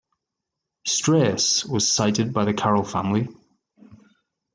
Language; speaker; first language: English; native; English